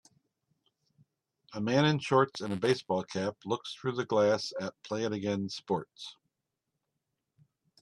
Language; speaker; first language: English; native; English